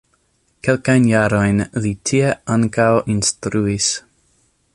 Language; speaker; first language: Esperanto; non-native, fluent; English